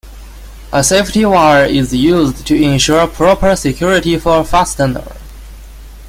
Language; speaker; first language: English; non-native, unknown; Chinese